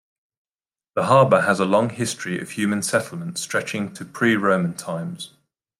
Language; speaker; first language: English; native; English